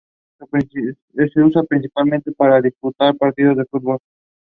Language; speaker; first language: English; non-native, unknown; Spanish